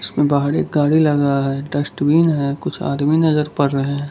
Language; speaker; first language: Hindi; non-native, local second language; Gujarati